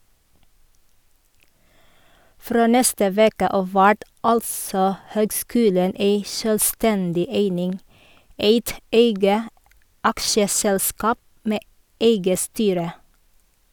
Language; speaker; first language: Norwegian; non-native, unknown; Filipino